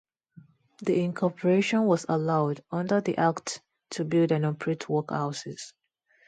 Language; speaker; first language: English; non-native, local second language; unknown